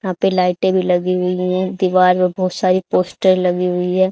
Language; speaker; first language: Hindi; native; Hindi